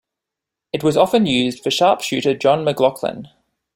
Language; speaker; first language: English; native; English